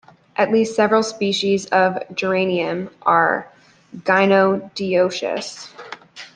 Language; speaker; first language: English; native; English